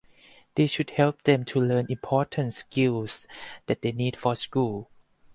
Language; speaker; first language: English; non-native, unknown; Thai